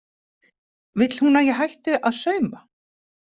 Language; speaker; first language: Icelandic; native; Icelandic